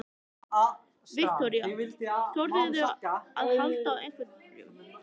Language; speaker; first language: Icelandic; native; Icelandic